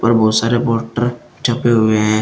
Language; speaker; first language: Hindi; native; Hindi